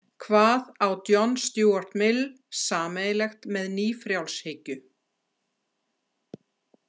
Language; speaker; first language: Icelandic; native; Icelandic